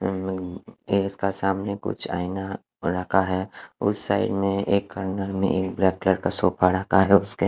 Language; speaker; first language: Hindi; non-native, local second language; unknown